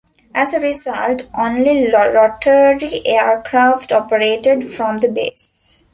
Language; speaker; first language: English; non-native, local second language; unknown